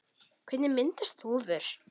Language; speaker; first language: Icelandic; native; Icelandic